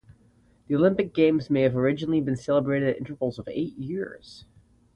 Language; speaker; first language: English; native; English